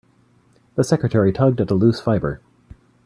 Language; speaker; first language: English; native; English